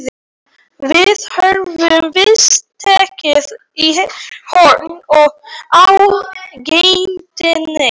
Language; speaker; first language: Icelandic; non-native, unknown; Polish